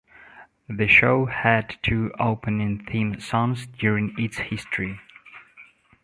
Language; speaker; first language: English; non-native, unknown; Russian